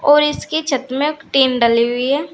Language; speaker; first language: Hindi; native; Hindi